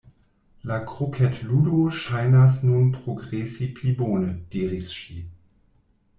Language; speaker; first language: Esperanto; non-native, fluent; German